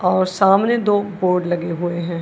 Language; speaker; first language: Hindi; non-native, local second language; Punjabi